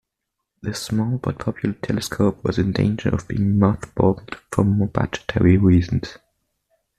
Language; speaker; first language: English; non-native, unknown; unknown